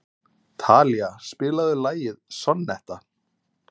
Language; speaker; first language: Icelandic; native; Icelandic